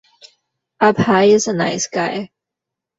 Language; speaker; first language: English; non-native, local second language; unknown